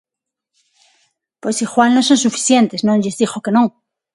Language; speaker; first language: Galician; non-native, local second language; Spanish